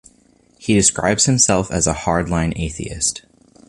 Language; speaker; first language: English; native; English